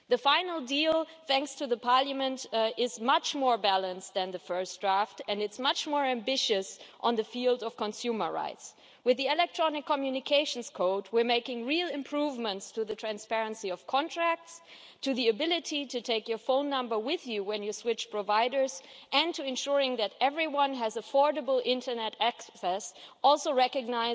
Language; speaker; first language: English; non-native, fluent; German